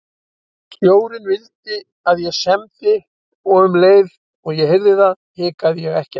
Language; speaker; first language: Icelandic; native; Icelandic